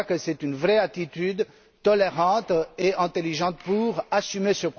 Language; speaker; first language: French; non-native, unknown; Romanian